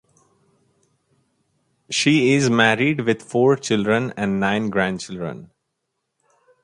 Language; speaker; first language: English; non-native, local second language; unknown